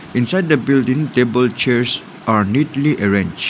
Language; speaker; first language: English; non-native, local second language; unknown